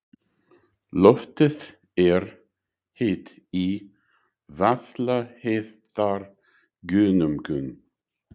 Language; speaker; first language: Icelandic; non-native, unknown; English